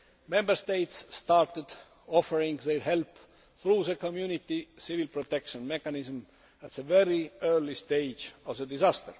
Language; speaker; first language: English; non-native, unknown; Estonian